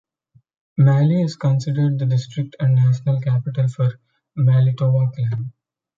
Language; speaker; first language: English; non-native, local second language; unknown